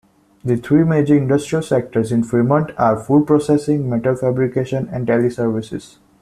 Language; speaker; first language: English; non-native, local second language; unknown